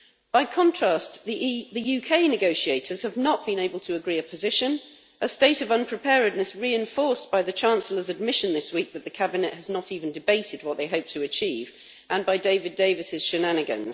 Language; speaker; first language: English; native; English